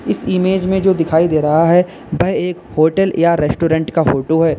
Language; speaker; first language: Hindi; native; Hindi